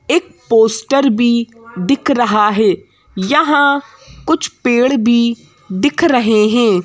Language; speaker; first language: Hindi; native; Hindi